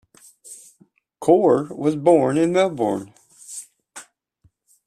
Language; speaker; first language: English; native; English